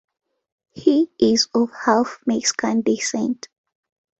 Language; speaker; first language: English; non-native, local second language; Ganda